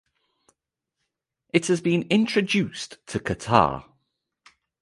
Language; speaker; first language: English; native; English